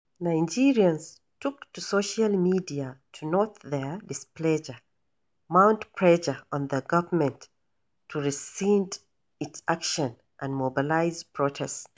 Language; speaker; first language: English; non-native, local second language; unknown